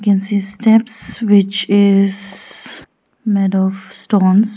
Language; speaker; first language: English; non-native, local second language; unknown